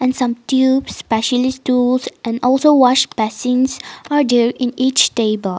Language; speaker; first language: English; non-native, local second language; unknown